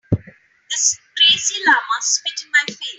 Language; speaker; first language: English; non-native, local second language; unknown